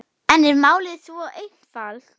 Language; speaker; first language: Icelandic; non-native, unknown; German